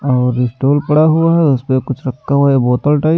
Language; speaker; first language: Hindi; native; Hindi